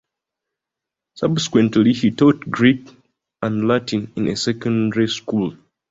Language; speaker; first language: English; non-native, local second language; Ganda